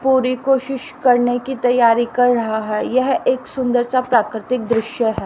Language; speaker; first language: Hindi; native; Hindi